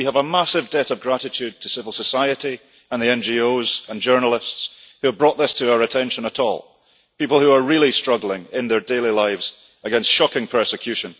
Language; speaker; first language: English; early bilingual, heritage; English